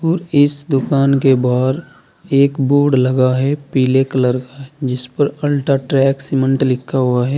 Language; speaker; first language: Hindi; native; Hindi